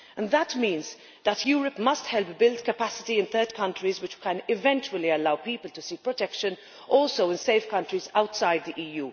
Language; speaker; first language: English; non-native, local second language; Maltese